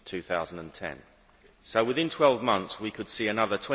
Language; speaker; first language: English; native; English